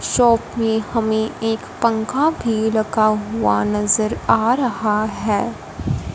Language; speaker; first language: Hindi; non-native, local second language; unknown